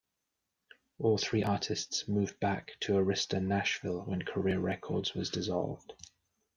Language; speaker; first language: English; native; English